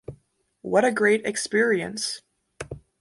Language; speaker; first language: English; native; English